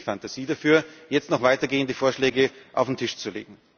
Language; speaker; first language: German; native; German